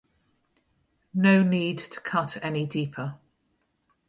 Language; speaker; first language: English; native; English